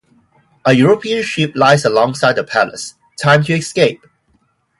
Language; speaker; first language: English; non-native, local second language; Cantonese